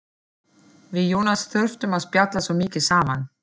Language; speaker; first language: Icelandic; non-native, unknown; German